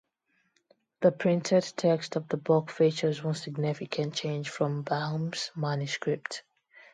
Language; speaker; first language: English; non-native, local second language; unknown